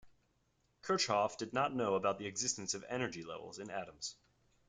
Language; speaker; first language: English; native; English